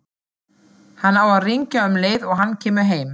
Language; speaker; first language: Icelandic; non-native, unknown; German